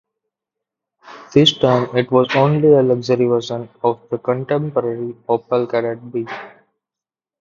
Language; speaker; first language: English; non-native, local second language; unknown